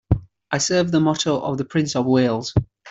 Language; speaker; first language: English; native; English